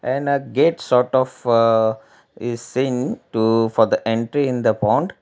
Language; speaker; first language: English; non-native, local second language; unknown